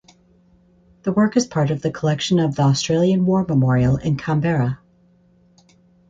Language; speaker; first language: English; native; English